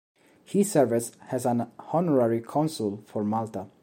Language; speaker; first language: English; non-native, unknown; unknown